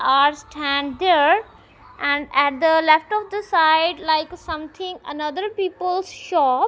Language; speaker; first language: English; non-native, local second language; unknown